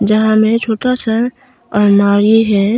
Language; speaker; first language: Hindi; non-native, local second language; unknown